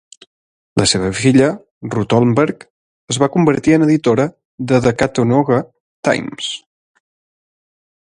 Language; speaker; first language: Catalan; native; Catalan